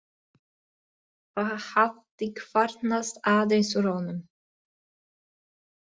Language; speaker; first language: Icelandic; non-native, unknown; Polish